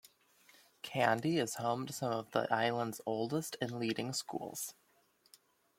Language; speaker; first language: English; native; English